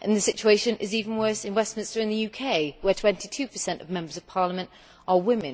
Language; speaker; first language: English; native; English